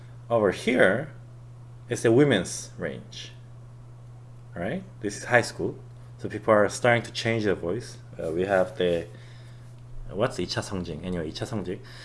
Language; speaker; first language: English; non-native, fluent; Korean